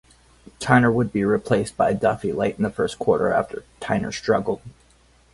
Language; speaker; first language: English; native; English